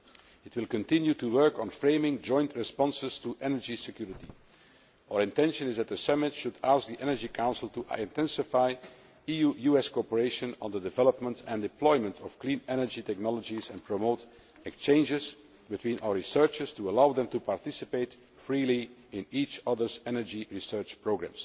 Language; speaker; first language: English; non-native, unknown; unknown